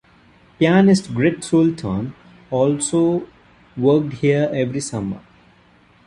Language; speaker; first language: English; non-native, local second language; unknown